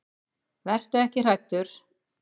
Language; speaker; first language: Icelandic; native; Icelandic